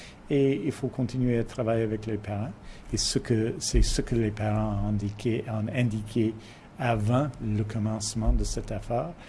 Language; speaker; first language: French; non-native, fluent; English